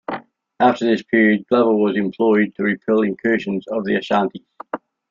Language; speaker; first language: English; native; English